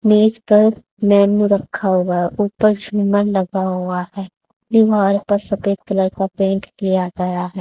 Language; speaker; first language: Hindi; native; Hindi